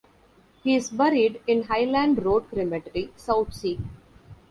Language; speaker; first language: English; non-native, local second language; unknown